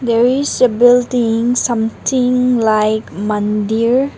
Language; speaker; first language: English; non-native, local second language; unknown